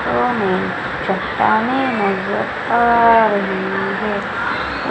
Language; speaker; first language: Hindi; native; Hindi